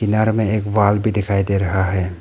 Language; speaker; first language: Hindi; non-native, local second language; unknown